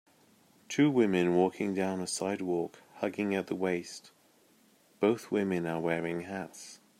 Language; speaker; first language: English; native; English